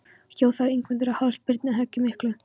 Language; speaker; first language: Icelandic; non-native, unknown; Polish